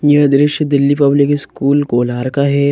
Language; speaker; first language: Hindi; native; Hindi